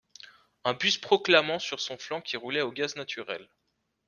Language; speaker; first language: French; native; French